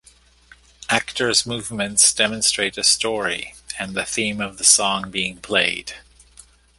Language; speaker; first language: English; native; English